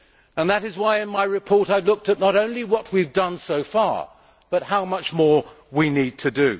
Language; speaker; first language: English; native; English